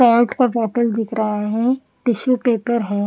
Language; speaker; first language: Hindi; non-native, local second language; Punjabi